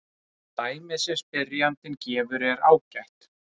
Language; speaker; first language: Icelandic; native; Icelandic